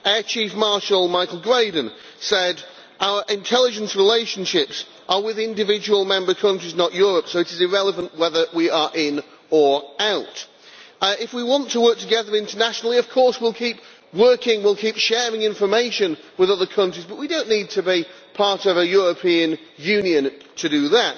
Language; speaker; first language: English; native; English